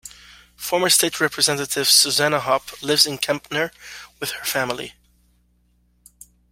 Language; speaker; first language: English; native; English